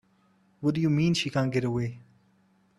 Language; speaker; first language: English; non-native, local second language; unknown